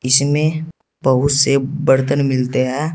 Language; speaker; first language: Hindi; native; Hindi